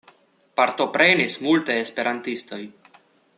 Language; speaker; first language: Esperanto; non-native, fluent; Russian